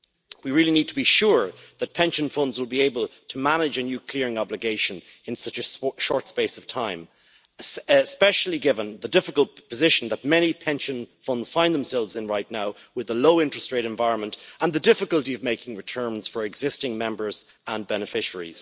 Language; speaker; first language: English; native; English